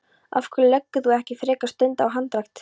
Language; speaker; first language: Icelandic; non-native, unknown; Polish